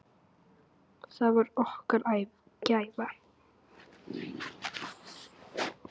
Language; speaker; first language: Icelandic; native; Icelandic